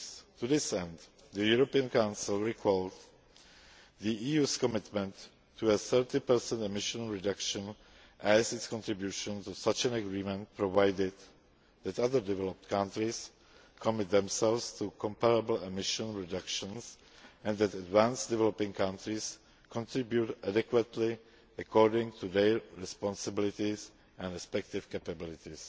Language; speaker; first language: English; non-native, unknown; Czech